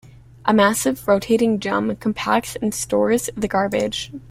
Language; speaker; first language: English; native; English